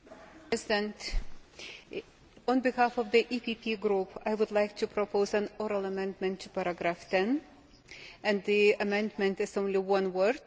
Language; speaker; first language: English; non-native, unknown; Lithuanian